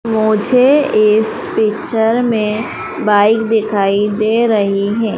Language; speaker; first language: Hindi; native; Hindi